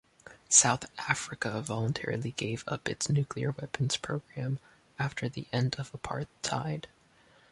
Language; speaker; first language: English; native; English